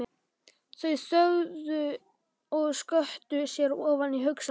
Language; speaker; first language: Icelandic; non-native, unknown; Polish